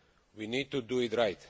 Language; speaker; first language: English; non-native, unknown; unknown